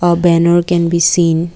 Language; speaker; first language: English; non-native, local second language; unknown